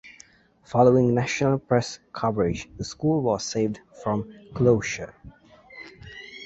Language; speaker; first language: English; native; English